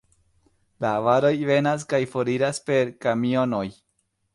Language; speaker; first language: Esperanto; non-native, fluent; Spanish